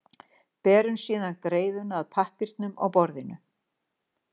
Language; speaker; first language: Icelandic; native; Icelandic